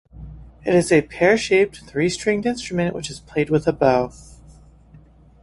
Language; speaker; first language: English; native; English